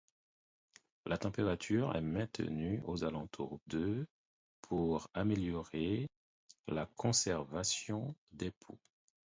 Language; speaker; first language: French; non-native, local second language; Haitian Creole